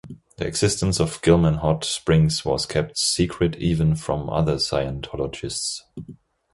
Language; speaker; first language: English; non-native, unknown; German